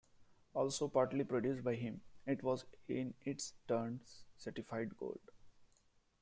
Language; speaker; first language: English; non-native, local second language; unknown